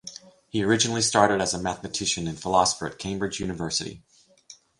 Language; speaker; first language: English; native; English